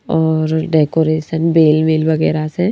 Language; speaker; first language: Hindi; native; Hindi